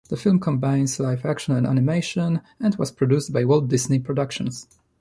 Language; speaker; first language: English; non-native, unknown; Polish